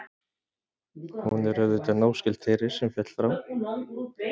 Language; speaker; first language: Icelandic; native; Icelandic